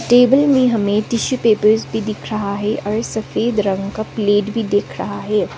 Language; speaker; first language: Hindi; non-native, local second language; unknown